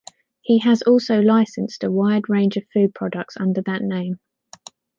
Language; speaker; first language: English; native; English